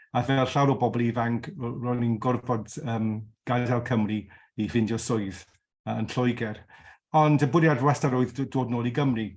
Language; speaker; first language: Welsh; non-native, local second language; English